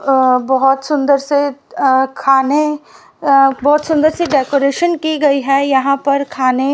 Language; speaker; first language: Hindi; native; Hindi